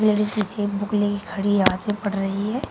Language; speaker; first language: Hindi; native; Hindi